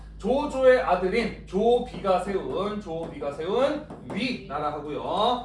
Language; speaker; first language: Korean; native; Korean